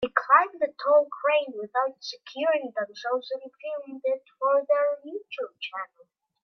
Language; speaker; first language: English; native; English